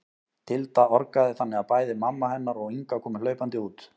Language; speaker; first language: Icelandic; native; Icelandic